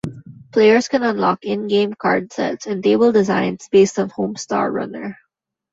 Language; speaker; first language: English; non-native, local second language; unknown